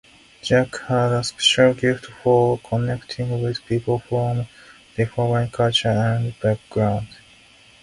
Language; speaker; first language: English; non-native, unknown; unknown